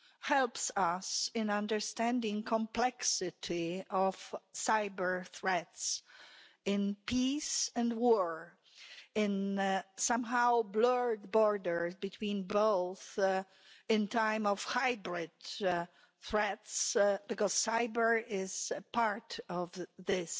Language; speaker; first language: English; non-native, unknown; Polish